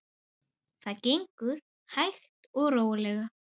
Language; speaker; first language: Icelandic; native; Icelandic